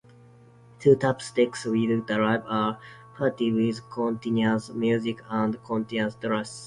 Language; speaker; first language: English; non-native, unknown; Japanese